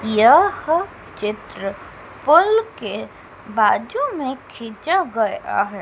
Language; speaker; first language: Hindi; native; Hindi